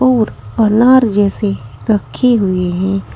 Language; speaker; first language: Hindi; native; Hindi